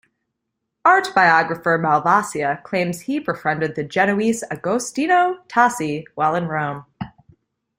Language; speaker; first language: English; native; English